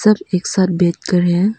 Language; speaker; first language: Hindi; non-native, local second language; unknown